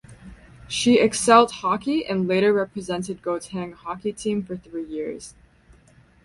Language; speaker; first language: English; native; English